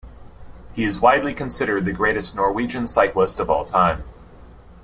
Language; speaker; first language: English; native; English